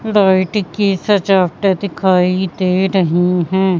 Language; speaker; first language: Hindi; native; Hindi